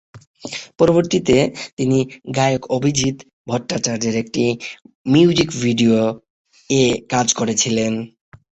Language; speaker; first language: Bangla; native; Bangla